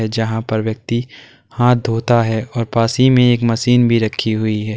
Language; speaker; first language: Hindi; native; Hindi